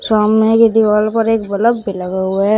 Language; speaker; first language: Hindi; native; Hindi